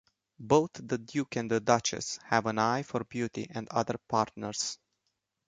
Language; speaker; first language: English; non-native, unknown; Romanian